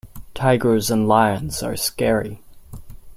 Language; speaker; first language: English; non-native, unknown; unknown